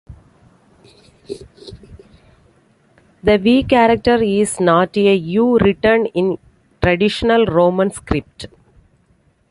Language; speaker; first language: English; non-native, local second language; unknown